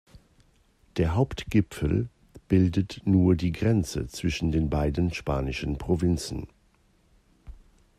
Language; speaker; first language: German; native; German